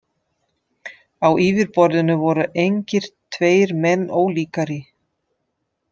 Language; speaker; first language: Icelandic; non-native, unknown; Dutch